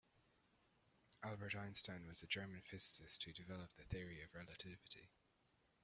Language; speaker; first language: English; native; English